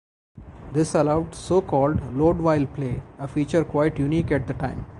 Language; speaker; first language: English; non-native, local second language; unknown